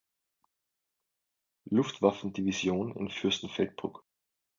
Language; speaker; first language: German; native; German